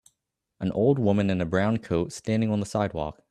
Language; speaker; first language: English; native; English